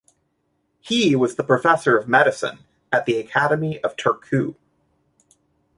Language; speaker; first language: English; native; English